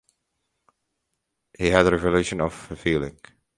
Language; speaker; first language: English; native; English